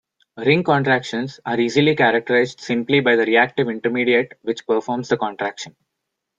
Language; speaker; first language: English; non-native, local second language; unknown